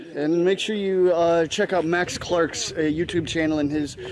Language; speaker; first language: English; native; English